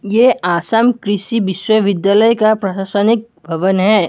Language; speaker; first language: Hindi; non-native, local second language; Assamese